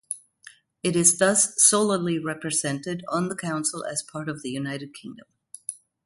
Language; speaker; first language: English; non-native, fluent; German